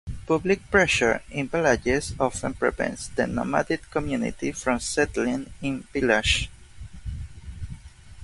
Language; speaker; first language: English; non-native, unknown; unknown